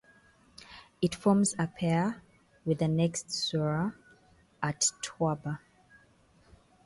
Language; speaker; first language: English; non-native, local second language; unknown